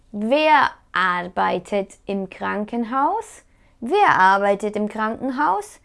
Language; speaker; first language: German; non-native, fluent; Spanish